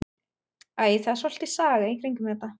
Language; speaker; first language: Icelandic; non-native, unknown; German